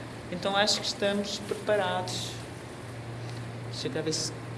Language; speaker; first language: Portuguese; native; Portuguese